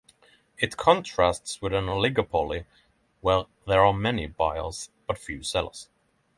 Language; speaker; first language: English; non-native, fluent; Norwegian